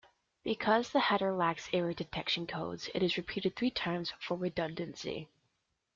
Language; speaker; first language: English; native; English